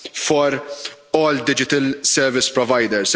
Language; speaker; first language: English; non-native, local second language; Maltese